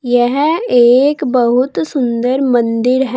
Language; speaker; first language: Hindi; native; Hindi